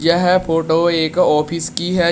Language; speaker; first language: Hindi; native; Hindi